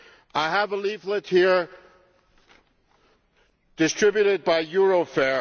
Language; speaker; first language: English; non-native, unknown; German